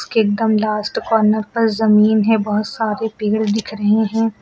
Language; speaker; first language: Hindi; native; Hindi